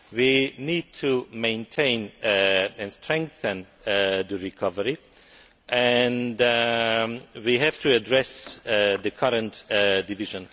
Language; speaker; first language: English; non-native, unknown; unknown